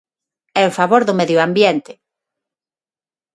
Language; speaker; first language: Galician; non-native, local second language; Spanish